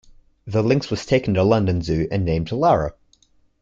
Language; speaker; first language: English; native; English